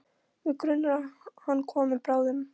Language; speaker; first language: Icelandic; non-native, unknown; Polish